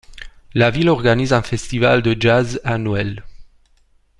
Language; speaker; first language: French; non-native, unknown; Romanian